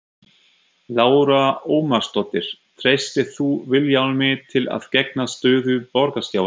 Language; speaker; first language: Icelandic; non-native, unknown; German